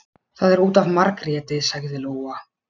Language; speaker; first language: Icelandic; non-native, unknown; Polish